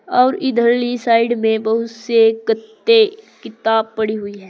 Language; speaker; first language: Hindi; native; Hindi